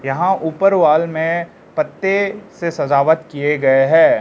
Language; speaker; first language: Hindi; non-native, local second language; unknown